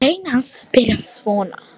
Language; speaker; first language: Icelandic; non-native, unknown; Polish